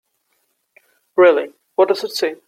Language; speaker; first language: English; non-native, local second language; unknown